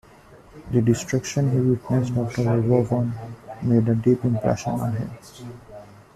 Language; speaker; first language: English; non-native, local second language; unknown